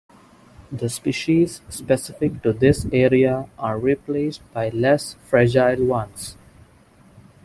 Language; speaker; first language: English; non-native, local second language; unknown